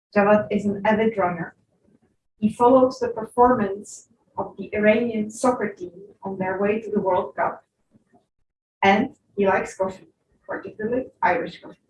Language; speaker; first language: English; non-native, fluent; Dutch